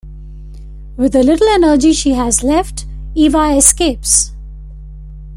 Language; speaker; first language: English; non-native, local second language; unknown